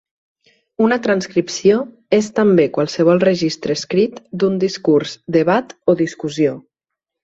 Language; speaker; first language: Catalan; native; Catalan